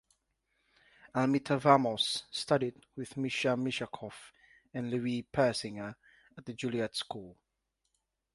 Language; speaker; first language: English; native; English